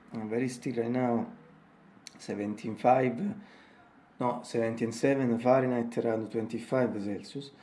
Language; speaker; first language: English; non-native, learner; Italian